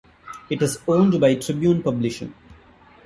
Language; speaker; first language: English; non-native, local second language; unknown